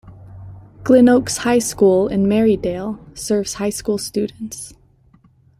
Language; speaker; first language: English; native; English